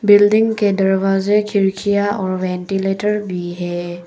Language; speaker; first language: Hindi; non-native, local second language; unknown